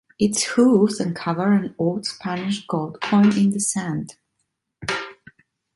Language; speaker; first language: English; non-native, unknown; Italian